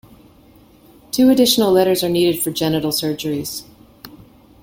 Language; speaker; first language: English; native; English